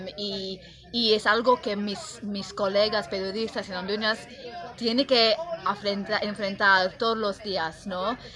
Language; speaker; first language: Spanish; non-native, fluent; English